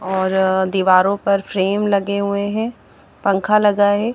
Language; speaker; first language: Hindi; native; Hindi